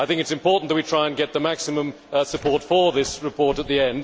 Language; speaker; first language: English; native; English